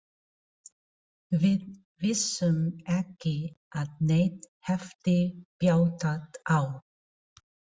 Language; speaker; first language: Icelandic; non-native, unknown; Filipino